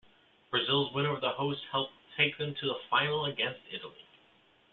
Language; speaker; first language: English; native; English